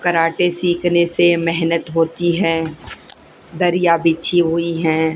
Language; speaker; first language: Hindi; native; Hindi